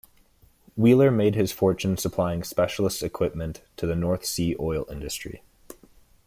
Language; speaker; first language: English; native; English